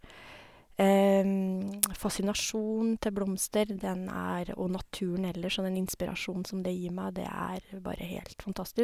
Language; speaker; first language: Norwegian; native; Norwegian